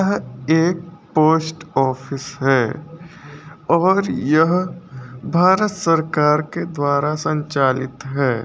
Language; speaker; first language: Hindi; native; Hindi